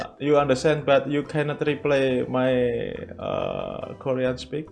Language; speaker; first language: English; non-native, learner; Indonesian